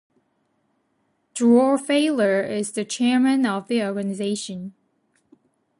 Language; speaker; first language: English; non-native, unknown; Japanese